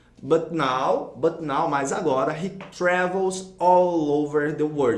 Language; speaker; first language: English; non-native, fluent; Portuguese